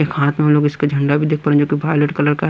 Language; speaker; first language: Hindi; non-native, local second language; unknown